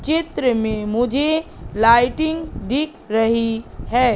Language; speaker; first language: Hindi; native; Hindi